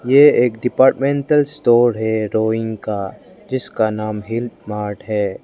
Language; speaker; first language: Hindi; non-native, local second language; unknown